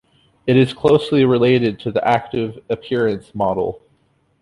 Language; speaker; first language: English; native; English